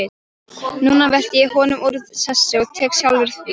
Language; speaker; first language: Icelandic; non-native, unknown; Polish